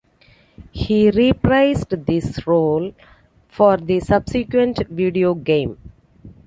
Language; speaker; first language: English; non-native, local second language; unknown